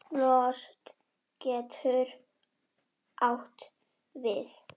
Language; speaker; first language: Icelandic; non-native, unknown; Polish